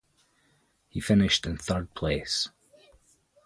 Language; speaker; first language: English; native; English